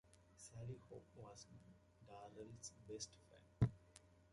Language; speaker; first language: English; native; English